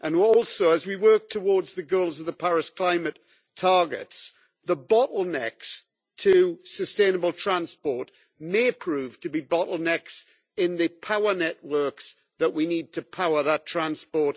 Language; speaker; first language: English; native; English